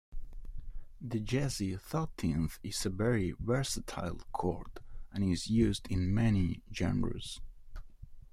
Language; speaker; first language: English; native; English